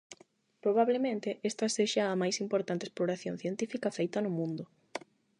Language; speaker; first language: Galician; non-native, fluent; Spanish